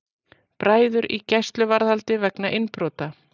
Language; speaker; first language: Icelandic; native; Icelandic